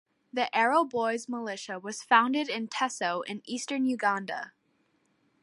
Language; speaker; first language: English; native; English